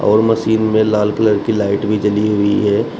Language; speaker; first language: Hindi; native; Hindi